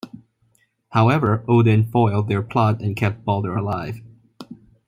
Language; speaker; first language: English; non-native, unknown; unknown